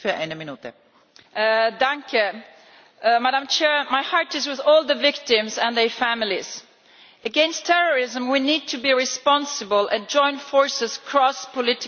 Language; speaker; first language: English; non-native, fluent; Italian